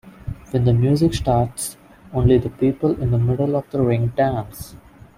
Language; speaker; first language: English; non-native, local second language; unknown